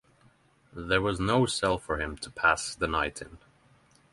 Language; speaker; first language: English; non-native, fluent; Norwegian